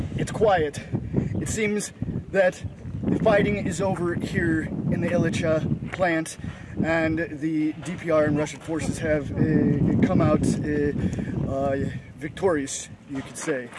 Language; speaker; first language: English; native; English